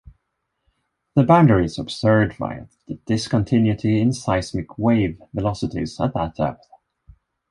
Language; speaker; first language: English; non-native, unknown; Swedish